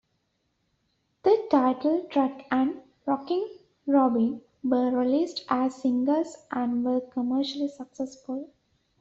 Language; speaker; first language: English; native; English